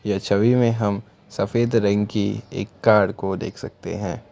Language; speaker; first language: Hindi; non-native, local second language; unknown